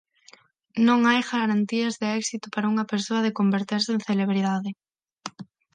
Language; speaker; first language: Galician; non-native, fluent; Spanish